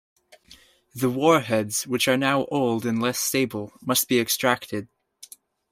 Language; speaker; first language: English; native; English